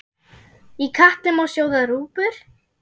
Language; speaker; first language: Icelandic; non-native, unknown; German